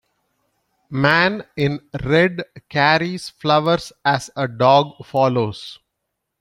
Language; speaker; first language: English; non-native, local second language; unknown